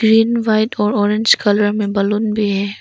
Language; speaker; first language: Hindi; non-native, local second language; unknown